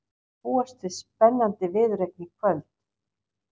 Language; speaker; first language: Icelandic; native; Icelandic